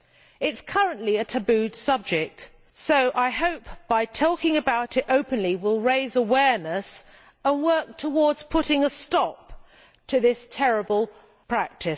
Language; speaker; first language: English; native; English